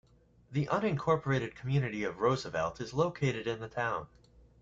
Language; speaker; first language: English; native; English